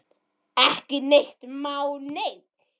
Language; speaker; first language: Icelandic; native; Icelandic